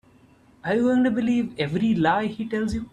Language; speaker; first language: English; non-native, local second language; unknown